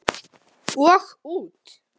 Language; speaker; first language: Icelandic; native; Icelandic